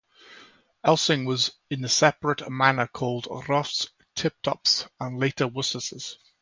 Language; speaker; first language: English; native; English